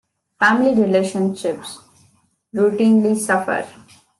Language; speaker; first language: English; non-native, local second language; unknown